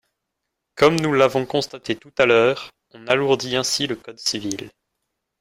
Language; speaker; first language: French; non-native, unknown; English